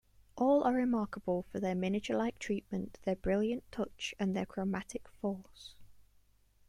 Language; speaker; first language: English; native; English